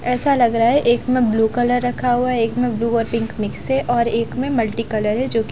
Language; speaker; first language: Hindi; non-native, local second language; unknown